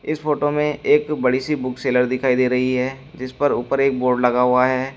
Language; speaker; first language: Hindi; native; Hindi